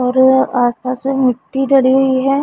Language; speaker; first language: Hindi; non-native, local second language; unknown